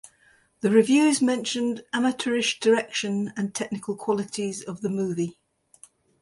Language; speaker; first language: English; native; English